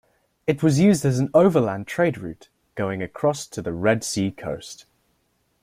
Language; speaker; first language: English; native; English